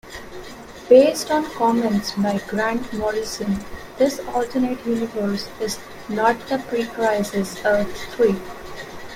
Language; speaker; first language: English; non-native, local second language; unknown